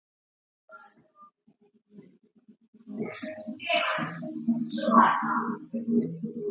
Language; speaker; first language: Icelandic; native; Icelandic